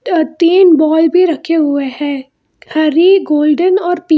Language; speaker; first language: Hindi; non-native, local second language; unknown